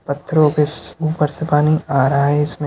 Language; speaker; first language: Hindi; native; Hindi